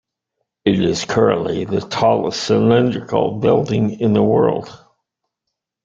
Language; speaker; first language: English; native; English